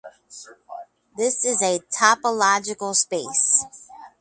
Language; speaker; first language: English; native; English